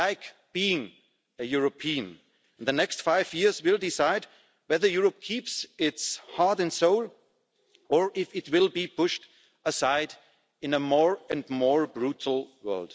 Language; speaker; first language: English; non-native, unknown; German